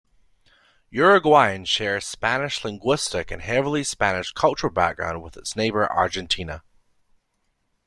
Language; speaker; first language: English; native; English